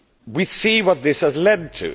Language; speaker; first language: English; non-native, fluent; Swedish